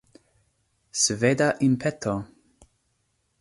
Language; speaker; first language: Esperanto; non-native, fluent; English